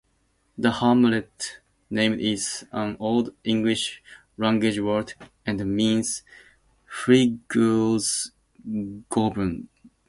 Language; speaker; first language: English; native; English